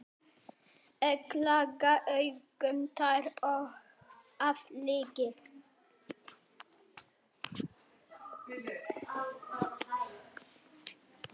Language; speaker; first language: Icelandic; non-native, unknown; Polish